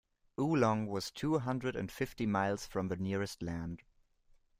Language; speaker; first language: English; non-native, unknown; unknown